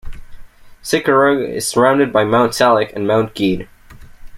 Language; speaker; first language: English; native; English